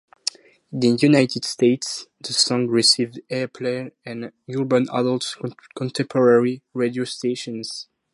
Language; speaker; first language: English; non-native, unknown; French